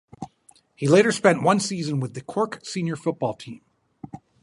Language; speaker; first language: English; native; English